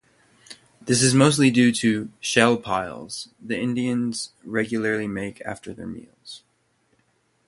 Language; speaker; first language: English; native; English